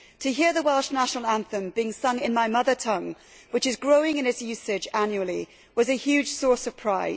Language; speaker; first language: English; native; English